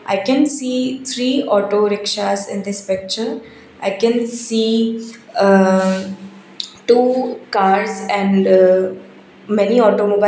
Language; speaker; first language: English; non-native, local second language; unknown